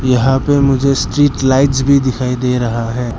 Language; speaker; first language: Hindi; early bilingual, other home language; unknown